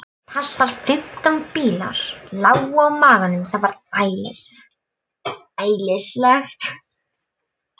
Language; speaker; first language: Icelandic; non-native, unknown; Polish